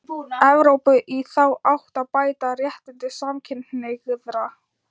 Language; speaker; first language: Icelandic; non-native, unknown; Thai